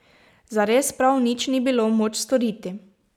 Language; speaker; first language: Slovenian; native; Slovenian